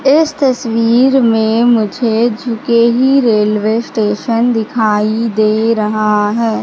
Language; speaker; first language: Hindi; native; Hindi